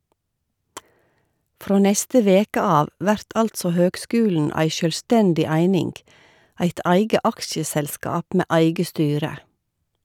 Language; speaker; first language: Norwegian; native; Norwegian